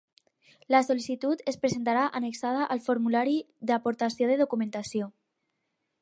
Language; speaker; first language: Catalan; non-native, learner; Spanish